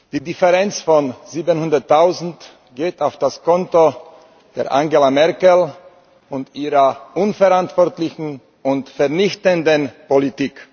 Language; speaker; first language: German; non-native, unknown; Slovak